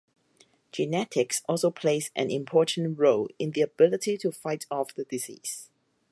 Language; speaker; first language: English; non-native, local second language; Cantonese